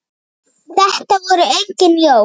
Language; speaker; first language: Icelandic; native; Icelandic